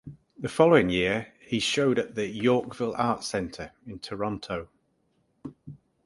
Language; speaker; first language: English; native; English